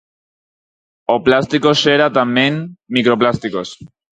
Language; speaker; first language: Galician; non-native, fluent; Spanish